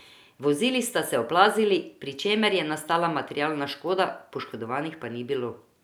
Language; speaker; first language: Slovenian; non-native, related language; Croatian